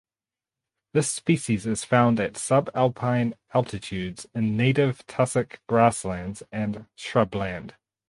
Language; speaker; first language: English; native; English